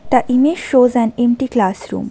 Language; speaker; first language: English; non-native, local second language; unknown